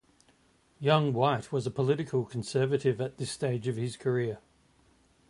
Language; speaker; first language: English; native; English